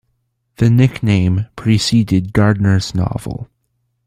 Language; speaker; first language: English; native; English